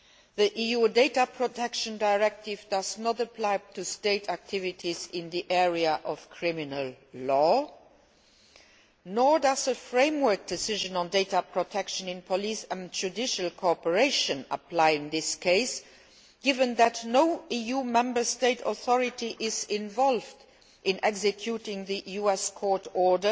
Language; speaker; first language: English; non-native, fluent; Luxembourgish